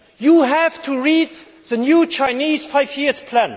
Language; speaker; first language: English; non-native, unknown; German